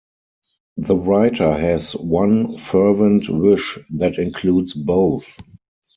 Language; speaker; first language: English; non-native, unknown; German